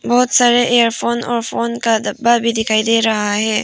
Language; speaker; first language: Hindi; non-native, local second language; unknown